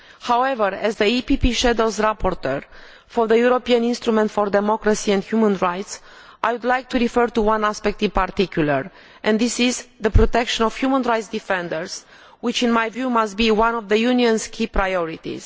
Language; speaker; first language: English; non-native, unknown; Romanian